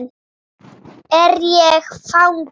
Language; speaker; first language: Icelandic; native; Icelandic